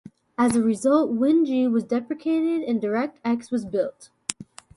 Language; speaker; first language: English; native; English